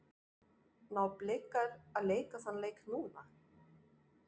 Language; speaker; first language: Icelandic; non-native, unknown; French